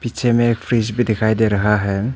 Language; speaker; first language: Hindi; non-native, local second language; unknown